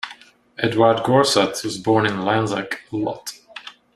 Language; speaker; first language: English; non-native, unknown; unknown